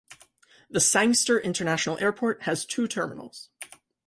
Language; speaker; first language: English; native; English